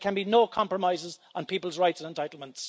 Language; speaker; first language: English; native; English